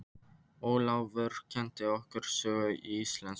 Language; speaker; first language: Icelandic; non-native, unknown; Polish